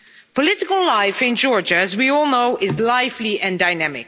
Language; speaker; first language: English; non-native, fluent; Dutch